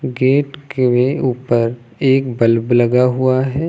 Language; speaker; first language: Hindi; native; Hindi